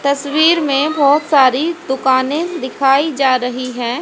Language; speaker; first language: Hindi; native; Hindi